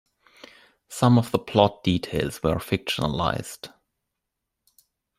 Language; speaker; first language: English; non-native, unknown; German